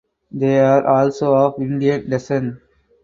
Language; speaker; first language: English; non-native, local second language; Tamil